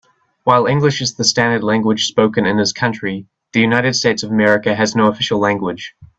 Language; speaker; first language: English; native; English